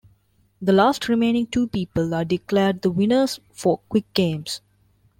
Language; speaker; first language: English; non-native, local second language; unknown